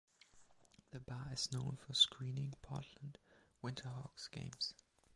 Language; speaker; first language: English; non-native, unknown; German